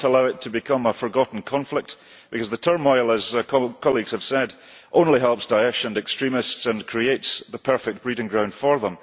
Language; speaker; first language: English; early bilingual, heritage; English